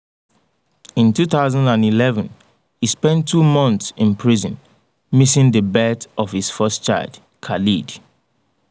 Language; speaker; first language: English; non-native, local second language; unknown